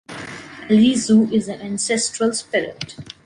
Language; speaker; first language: English; non-native, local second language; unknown